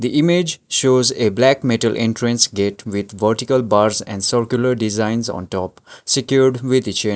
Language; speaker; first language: English; non-native, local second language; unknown